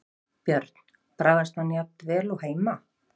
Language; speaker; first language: Icelandic; native; Icelandic